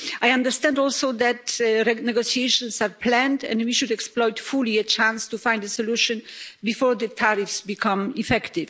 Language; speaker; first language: English; non-native, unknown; Polish